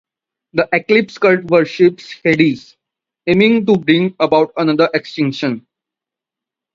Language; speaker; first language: English; non-native, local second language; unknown